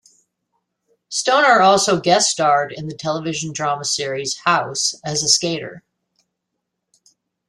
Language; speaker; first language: English; native; English